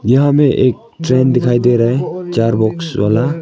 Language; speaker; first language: Hindi; non-native, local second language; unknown